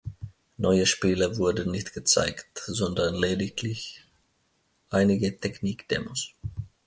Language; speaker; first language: German; non-native, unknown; Finnish